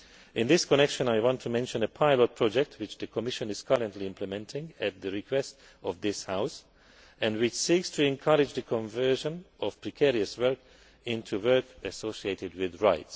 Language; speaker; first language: English; non-native, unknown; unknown